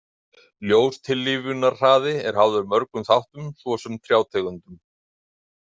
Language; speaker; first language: Icelandic; native; Icelandic